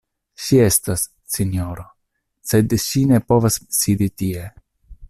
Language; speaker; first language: Esperanto; non-native, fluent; Italian